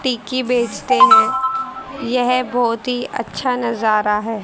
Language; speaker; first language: Hindi; native; Hindi